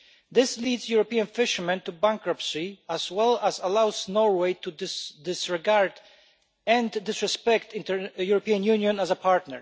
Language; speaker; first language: English; non-native, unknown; Polish